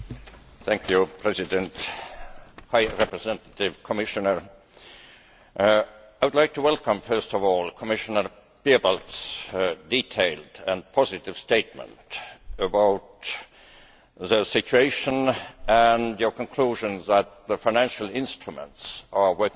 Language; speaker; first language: English; non-native, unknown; Estonian